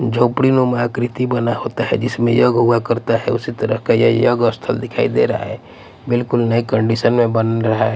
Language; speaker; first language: Hindi; non-native, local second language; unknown